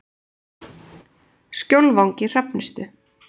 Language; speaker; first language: Icelandic; native; Icelandic